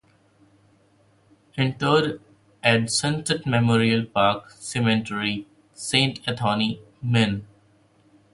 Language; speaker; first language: English; non-native, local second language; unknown